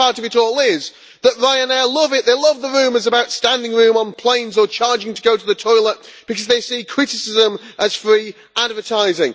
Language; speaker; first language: English; native; English